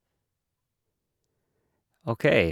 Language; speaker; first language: Norwegian; non-native, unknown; English